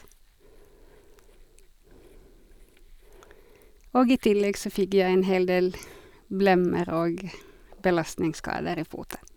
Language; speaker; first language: Norwegian; non-native, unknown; Finnish